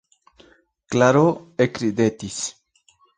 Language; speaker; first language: Esperanto; non-native, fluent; Spanish